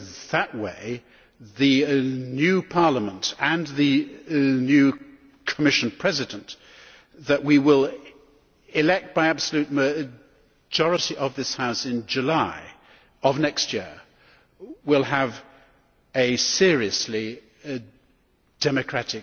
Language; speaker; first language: English; native; English